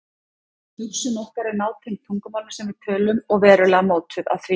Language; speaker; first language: Icelandic; native; Icelandic